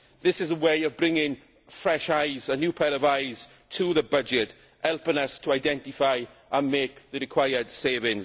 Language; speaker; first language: English; native; English